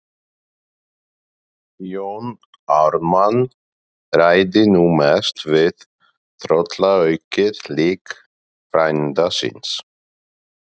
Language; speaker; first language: Icelandic; non-native, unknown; Polish